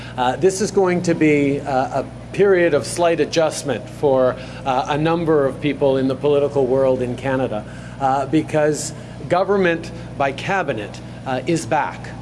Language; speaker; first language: English; native; English